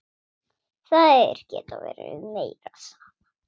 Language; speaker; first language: Icelandic; non-native, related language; Swedish